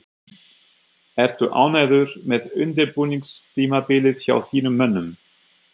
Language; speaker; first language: Icelandic; non-native, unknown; German